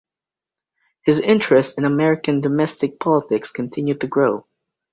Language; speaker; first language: English; native; English